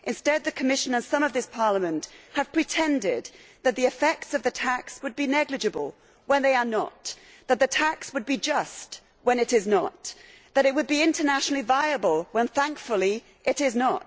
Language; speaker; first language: English; native; English